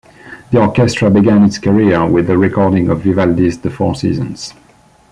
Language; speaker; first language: English; non-native, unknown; French